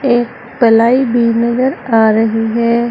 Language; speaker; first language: Hindi; native; Hindi